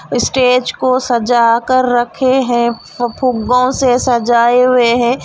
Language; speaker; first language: Hindi; non-native, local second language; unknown